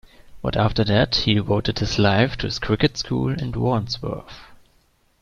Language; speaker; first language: English; non-native, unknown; German